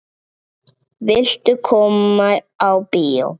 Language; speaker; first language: Icelandic; native; Icelandic